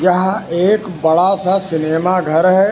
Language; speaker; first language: Hindi; non-native, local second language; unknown